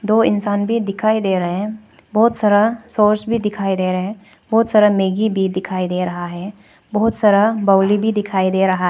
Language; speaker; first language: Hindi; non-native, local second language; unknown